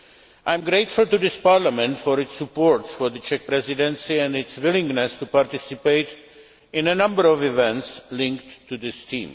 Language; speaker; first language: English; non-native, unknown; Czech